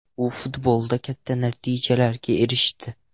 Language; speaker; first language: Uzbek; non-native, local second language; Russian